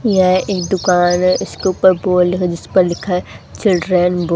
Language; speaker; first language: Hindi; native; Hindi